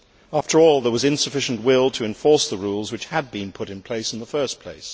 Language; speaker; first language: English; native; English